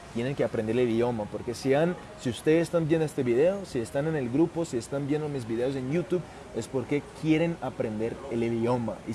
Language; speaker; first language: Spanish; non-native, related language; Portuguese